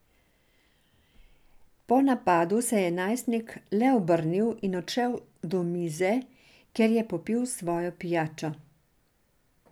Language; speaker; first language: Slovenian; non-native, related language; Serbian